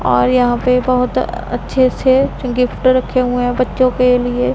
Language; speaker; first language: Hindi; non-native, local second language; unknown